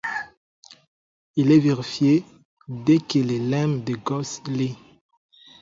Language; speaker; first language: French; non-native, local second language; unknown